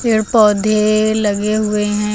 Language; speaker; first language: Hindi; native; Hindi